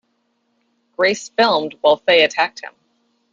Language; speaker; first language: English; native; English